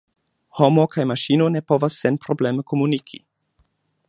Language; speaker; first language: Esperanto; non-native, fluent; German